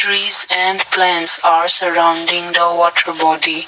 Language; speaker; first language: English; non-native, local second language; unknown